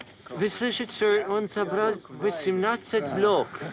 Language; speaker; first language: Russian; non-native, learner; English